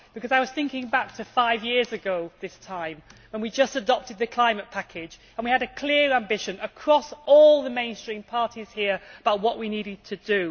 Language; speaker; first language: English; native; English